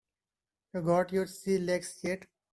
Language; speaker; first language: English; non-native, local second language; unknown